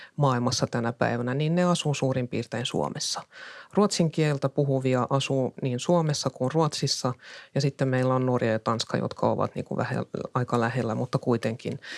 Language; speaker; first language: Finnish; non-native, local second language; Swedish